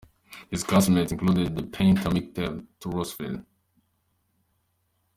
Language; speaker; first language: English; non-native, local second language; Kinyarwanda